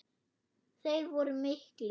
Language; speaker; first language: Icelandic; non-native, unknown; German